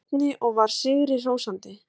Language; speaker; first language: Icelandic; native; Icelandic